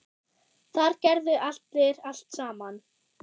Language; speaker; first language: Icelandic; non-native, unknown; German